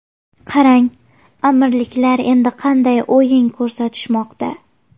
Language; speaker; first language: Uzbek; native; Uzbek